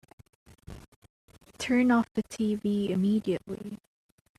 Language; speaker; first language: English; native; English